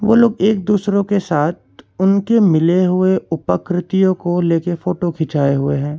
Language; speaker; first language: Hindi; non-native, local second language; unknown